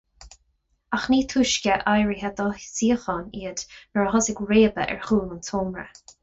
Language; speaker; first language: Irish; non-native, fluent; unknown